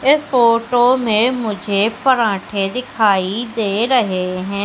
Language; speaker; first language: Hindi; native; Hindi